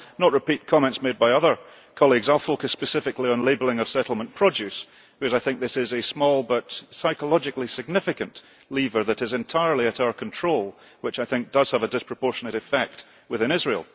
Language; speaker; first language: English; early bilingual, heritage; English